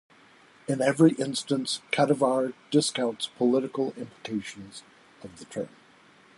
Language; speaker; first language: English; native; English